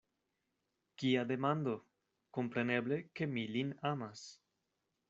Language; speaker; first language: Esperanto; non-native, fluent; Spanish